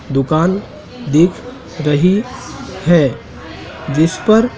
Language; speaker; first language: Hindi; native; Hindi